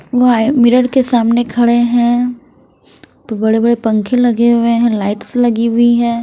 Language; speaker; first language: Hindi; non-native, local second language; Punjabi